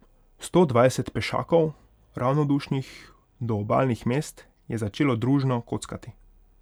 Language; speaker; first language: Slovenian; non-native, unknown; Hungarian